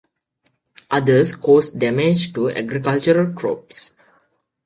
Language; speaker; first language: English; native; English